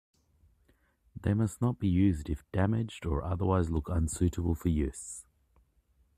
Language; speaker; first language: English; native; English